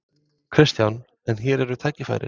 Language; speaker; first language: Icelandic; non-native, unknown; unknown